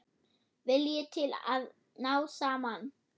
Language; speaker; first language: Icelandic; non-native, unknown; German